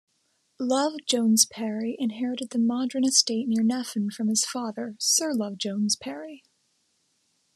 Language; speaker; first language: English; native; English